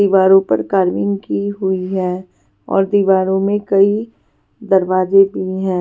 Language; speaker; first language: Hindi; non-native, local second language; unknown